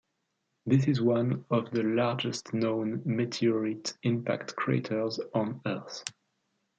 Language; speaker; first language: English; non-native, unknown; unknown